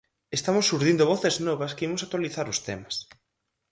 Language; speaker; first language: Galician; native; Galician